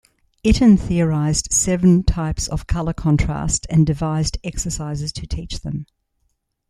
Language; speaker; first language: English; native; English